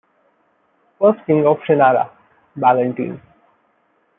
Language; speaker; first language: English; non-native, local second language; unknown